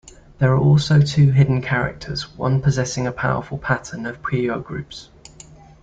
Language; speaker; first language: English; native; English